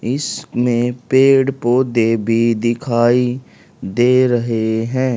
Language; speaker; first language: Hindi; native; Hindi